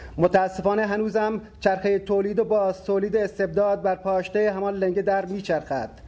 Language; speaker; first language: Persian; non-native, local second language; Baluchi